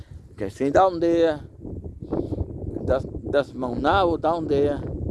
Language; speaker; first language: English; non-native, fluent; Spanish